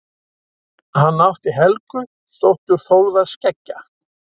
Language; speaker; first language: Icelandic; native; Icelandic